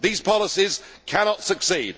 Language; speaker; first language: English; native; English